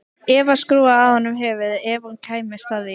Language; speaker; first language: Icelandic; native; Icelandic